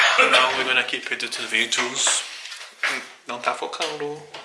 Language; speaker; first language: English; non-native, learner; Portuguese